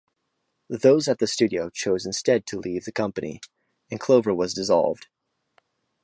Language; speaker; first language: English; native; English